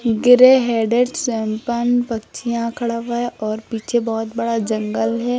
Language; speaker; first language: Hindi; native; Hindi